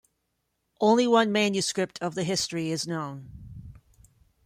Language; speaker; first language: English; native; English